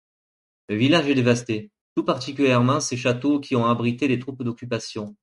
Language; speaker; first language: French; native; French